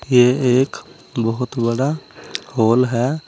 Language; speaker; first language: Hindi; native; Hindi